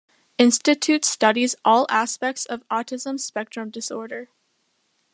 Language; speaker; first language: English; native; English